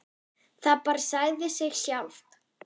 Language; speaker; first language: Icelandic; non-native, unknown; German